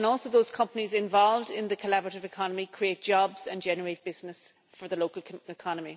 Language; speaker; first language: English; native; English